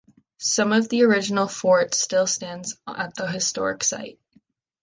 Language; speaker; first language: English; native; English